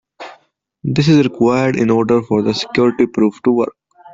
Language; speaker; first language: English; non-native, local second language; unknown